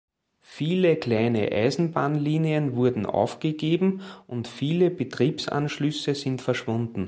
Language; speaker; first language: German; native; German